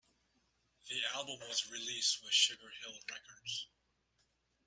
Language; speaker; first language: English; native; English